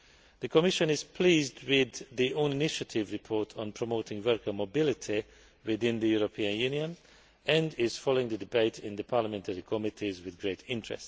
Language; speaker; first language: English; non-native, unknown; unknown